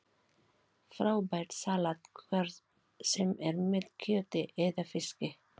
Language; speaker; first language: Icelandic; non-native, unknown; Filipino